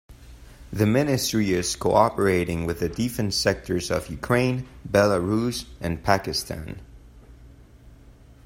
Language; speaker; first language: English; non-native, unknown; Spanish